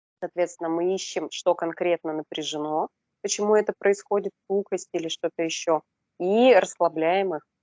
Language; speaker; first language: Russian; native; Russian